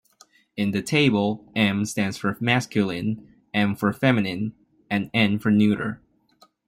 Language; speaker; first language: English; non-native, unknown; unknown